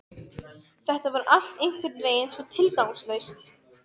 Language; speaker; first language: Icelandic; non-native, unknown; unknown